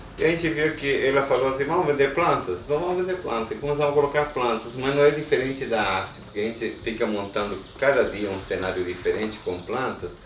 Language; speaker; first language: Portuguese; non-native, fluent; Spanish